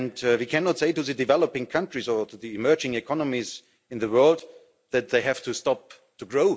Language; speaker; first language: English; non-native, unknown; German